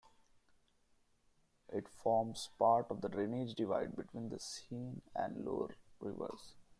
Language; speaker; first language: English; non-native, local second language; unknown